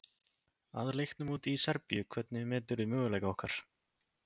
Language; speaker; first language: Icelandic; native; Icelandic